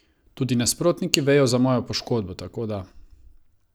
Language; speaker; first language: Slovenian; non-native, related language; Croatian